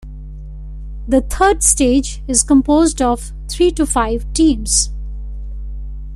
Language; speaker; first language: English; non-native, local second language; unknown